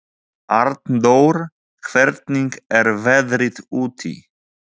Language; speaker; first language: Icelandic; non-native, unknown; Polish